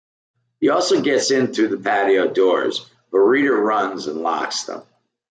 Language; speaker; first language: English; native; English